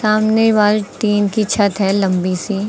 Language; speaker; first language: Hindi; native; Hindi